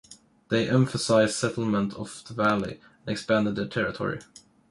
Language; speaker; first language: English; non-native, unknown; Swedish